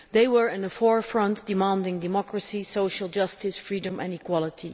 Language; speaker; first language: English; non-native, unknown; Dutch